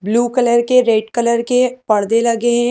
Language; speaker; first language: Hindi; native; Hindi